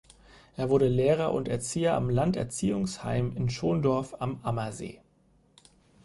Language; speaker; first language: German; native; German